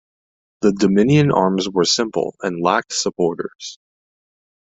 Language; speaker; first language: English; native; English